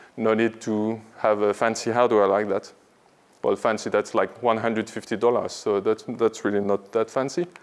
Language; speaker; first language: English; non-native, fluent; French